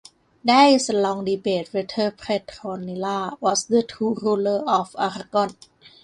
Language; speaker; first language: English; non-native, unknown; Thai